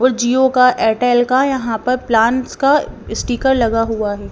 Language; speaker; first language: Hindi; non-native, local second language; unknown